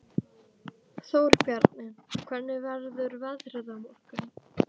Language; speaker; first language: Icelandic; native; Icelandic